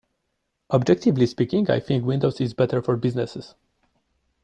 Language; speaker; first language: English; non-native, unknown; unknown